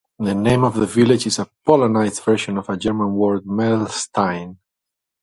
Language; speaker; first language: English; non-native, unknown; Basque